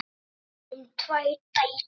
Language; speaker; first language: Icelandic; native; Icelandic